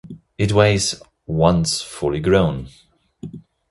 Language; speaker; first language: English; non-native, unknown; German